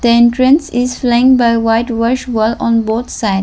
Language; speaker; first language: English; non-native, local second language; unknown